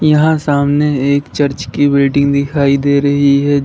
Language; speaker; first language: Hindi; native; Hindi